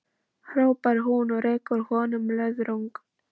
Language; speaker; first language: Icelandic; non-native, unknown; Polish